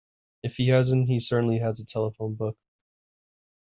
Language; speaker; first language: English; native; English